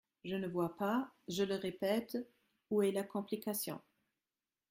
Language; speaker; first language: French; non-native, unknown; German